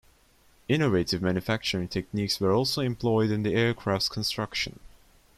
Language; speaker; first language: English; non-native, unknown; Turkish